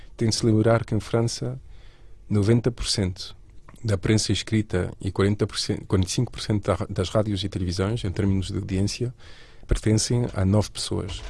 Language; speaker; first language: Portuguese; non-native, related language; Spanish